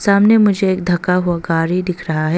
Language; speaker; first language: Hindi; non-native, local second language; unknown